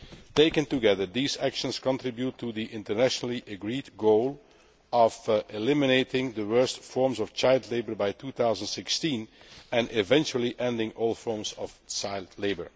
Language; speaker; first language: English; non-native, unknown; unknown